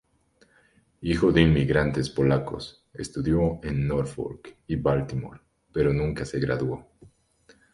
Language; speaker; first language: Spanish; native; Spanish